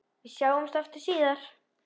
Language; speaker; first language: Icelandic; native; Icelandic